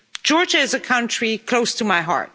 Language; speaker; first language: English; non-native, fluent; Dutch